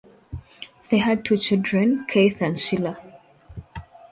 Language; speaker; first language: English; non-native, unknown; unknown